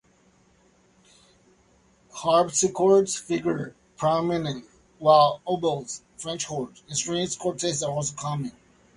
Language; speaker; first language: English; native; English